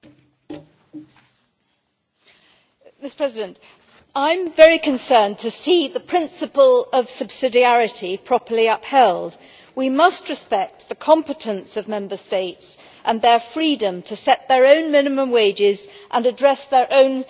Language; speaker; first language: English; native; English